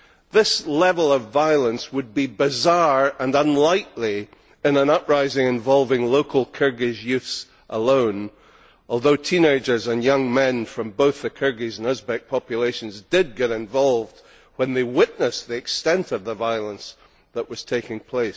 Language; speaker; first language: English; native; English